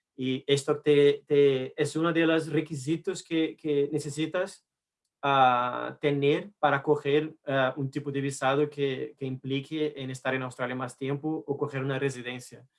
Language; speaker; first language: Spanish; non-native, fluent; Portuguese